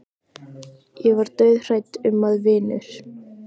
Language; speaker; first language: Icelandic; native; Icelandic